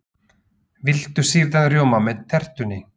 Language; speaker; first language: Icelandic; non-native, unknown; Slovak